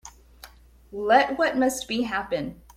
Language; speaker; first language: English; native; English